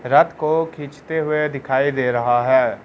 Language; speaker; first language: Hindi; non-native, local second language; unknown